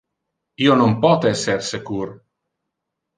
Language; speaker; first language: Interlingua; non-native, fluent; Italian